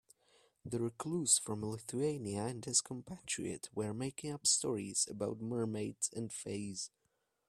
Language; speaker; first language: English; native; English